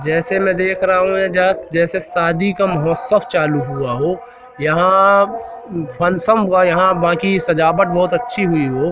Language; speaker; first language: Hindi; native; Hindi